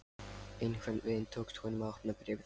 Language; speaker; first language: Icelandic; non-native, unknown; Lithuanian